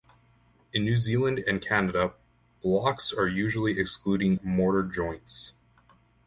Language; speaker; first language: English; native; English